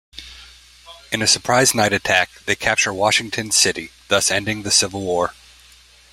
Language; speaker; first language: English; native; English